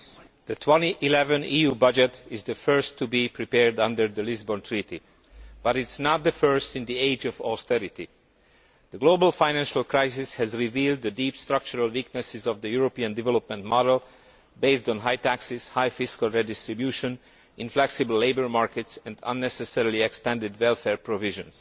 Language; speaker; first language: English; non-native, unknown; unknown